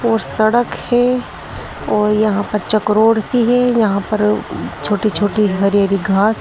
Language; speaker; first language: Hindi; native; Hindi